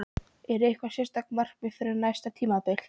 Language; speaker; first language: Icelandic; non-native, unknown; Polish